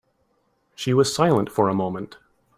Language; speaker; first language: English; native; English